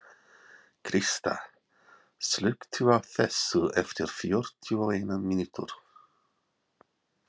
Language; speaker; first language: Icelandic; non-native, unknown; English